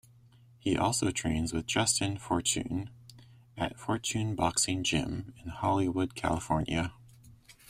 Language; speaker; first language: English; native; English